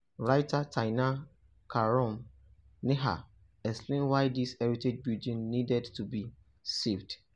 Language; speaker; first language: English; non-native, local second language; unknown